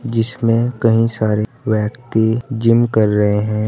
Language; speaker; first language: Hindi; native; Hindi